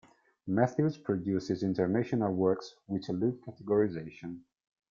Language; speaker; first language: English; non-native, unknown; Italian